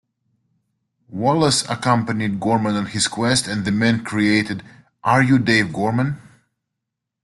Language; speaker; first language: English; native; English